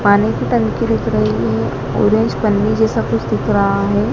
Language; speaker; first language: Hindi; native; Hindi